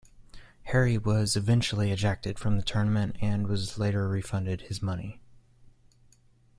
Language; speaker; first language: English; native; English